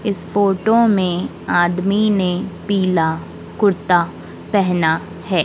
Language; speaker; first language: Hindi; native; Hindi